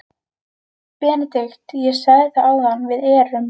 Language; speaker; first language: Icelandic; native; Icelandic